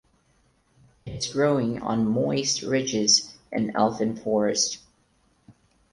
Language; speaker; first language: English; non-native, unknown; Portuguese